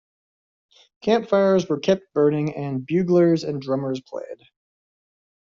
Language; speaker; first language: English; native; English